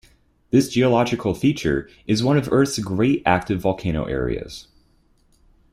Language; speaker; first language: English; native; English